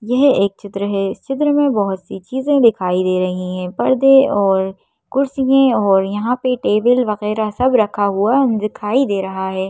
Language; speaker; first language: Hindi; native; Hindi